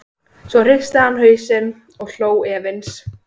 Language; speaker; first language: Icelandic; native; Icelandic